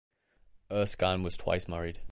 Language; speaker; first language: English; native; English